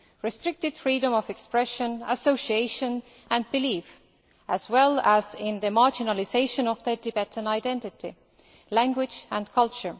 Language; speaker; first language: English; non-native, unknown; Estonian